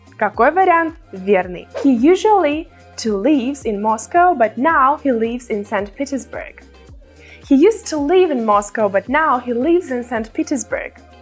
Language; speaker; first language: English; non-native, fluent; Russian